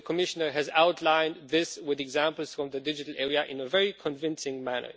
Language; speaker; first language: English; non-native, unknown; Romanian